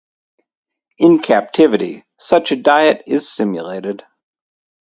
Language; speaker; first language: English; native; English